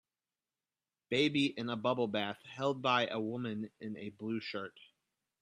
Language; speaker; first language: English; native; English